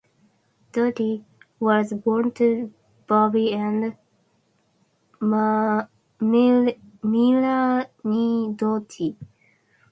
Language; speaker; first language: English; non-native, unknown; Japanese